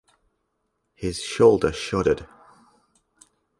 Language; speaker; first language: English; native; English